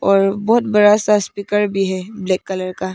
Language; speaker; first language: Hindi; non-native, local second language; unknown